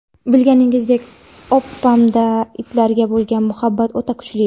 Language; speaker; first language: Uzbek; non-native, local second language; Kara-Kalpak